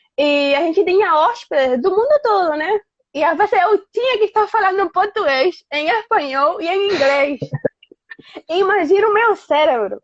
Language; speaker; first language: Portuguese; non-native, fluent; Spanish